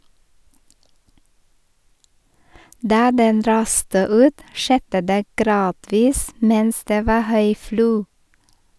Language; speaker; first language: Norwegian; non-native, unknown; Vietnamese